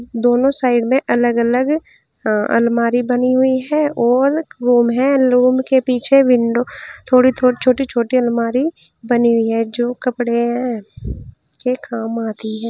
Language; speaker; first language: Hindi; native; Hindi